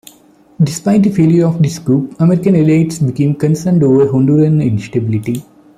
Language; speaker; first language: English; non-native, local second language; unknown